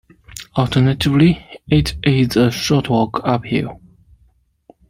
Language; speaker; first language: English; non-native, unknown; Chinese